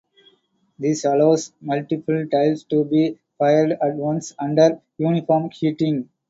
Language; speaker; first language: English; non-native, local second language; Tamil